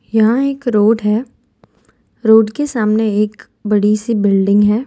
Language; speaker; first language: Hindi; non-native, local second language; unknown